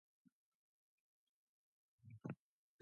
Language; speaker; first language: English; non-native, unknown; Mongolian